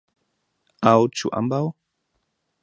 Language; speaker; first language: Esperanto; non-native, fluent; German